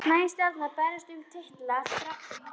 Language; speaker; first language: Icelandic; native; Icelandic